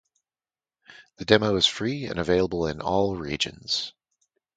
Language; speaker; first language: English; native; English